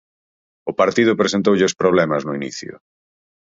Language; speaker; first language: Galician; native; Galician